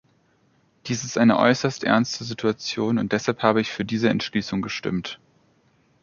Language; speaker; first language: German; native; German